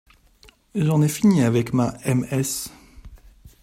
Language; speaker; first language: French; non-native, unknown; Chinese